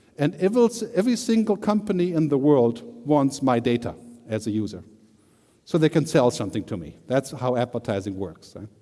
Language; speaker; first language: English; non-native, fluent; German